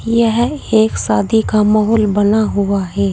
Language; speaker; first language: Hindi; native; Hindi